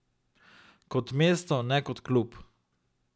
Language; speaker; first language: Slovenian; native; Slovenian